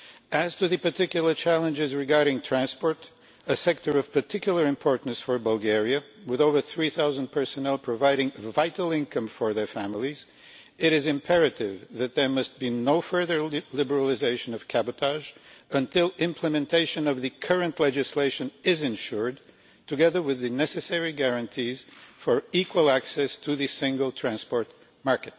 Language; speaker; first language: English; non-native, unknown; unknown